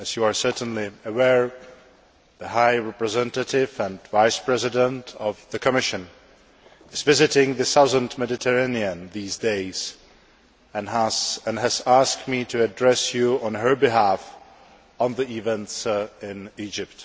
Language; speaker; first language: English; non-native, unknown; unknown